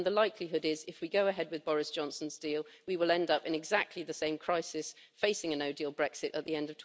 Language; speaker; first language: English; native; English